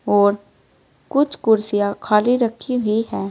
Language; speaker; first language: Hindi; native; Hindi